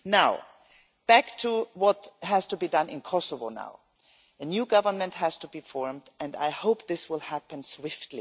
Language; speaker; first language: English; non-native, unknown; German